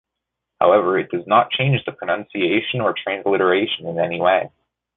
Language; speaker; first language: English; native; English